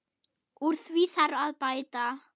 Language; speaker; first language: Icelandic; non-native, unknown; German